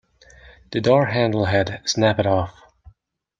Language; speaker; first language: English; non-native, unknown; Mongolian